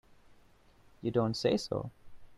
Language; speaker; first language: English; non-native, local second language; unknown